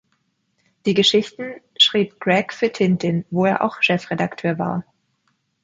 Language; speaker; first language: German; native; German